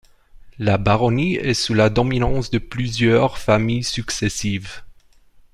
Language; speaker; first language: French; non-native, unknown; Romanian